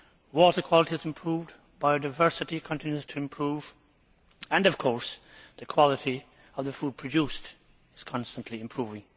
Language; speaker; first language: English; native; English